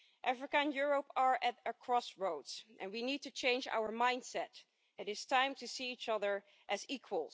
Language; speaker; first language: English; non-native, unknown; Dutch